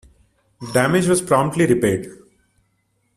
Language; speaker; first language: English; non-native, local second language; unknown